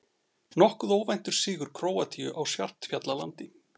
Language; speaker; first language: Icelandic; native; Icelandic